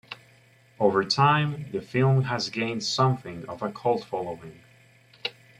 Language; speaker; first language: English; native; English